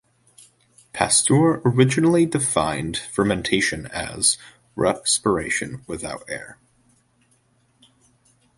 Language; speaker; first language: English; native; English